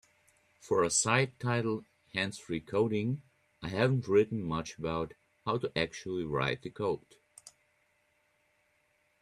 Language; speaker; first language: English; native; English